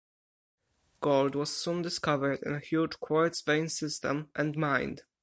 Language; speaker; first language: English; non-native, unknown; Polish